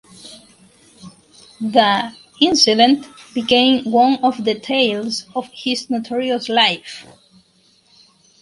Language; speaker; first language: English; non-native, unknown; Spanish